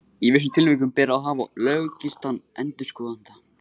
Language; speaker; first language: Icelandic; non-native, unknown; Kurdish